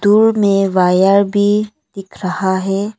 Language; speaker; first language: Hindi; non-native, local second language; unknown